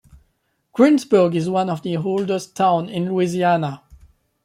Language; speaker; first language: English; non-native, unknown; French